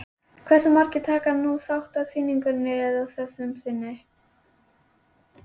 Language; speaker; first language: Icelandic; native; Icelandic